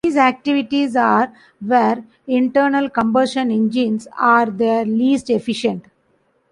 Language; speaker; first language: English; non-native, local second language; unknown